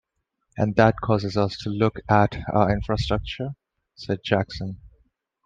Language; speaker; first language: English; non-native, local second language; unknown